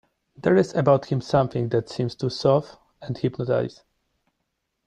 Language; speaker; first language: English; non-native, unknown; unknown